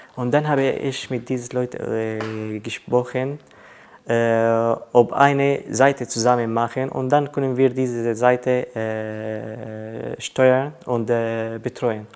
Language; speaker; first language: German; non-native, learner; Arabic